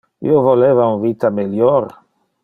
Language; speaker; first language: Interlingua; non-native, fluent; Dutch